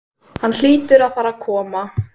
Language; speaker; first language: Icelandic; native; Icelandic